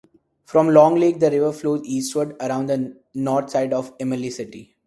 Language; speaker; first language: English; non-native, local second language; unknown